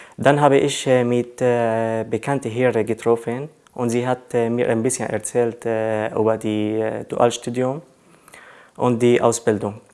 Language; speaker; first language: German; non-native, learner; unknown